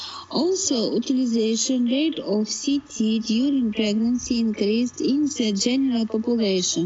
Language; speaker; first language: English; non-native, learner; Russian